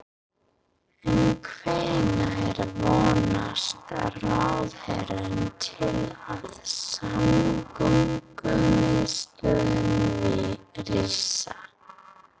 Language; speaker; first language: Icelandic; non-native, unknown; English